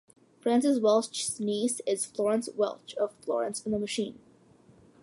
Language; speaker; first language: English; early bilingual, other home language; Malayalam